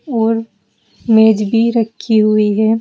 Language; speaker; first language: Hindi; native; Hindi